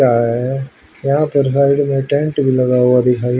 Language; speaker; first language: Hindi; native; Hindi